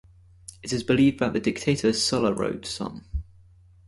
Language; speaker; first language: English; native; English